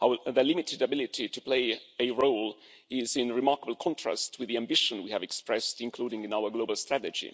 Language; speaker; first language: English; non-native, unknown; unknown